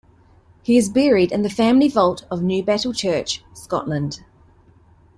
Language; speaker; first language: English; native; English